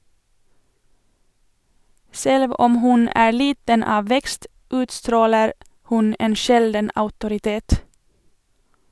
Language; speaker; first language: Norwegian; non-native, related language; Swedish